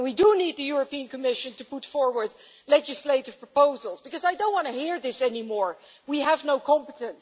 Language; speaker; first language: English; non-native, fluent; Dutch